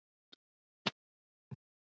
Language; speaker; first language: Icelandic; non-native, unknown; English